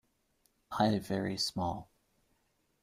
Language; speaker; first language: English; native; English